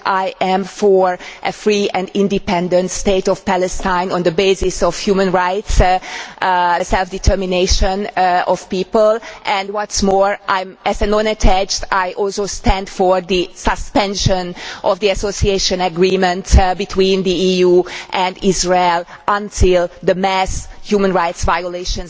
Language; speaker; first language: English; non-native, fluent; Hungarian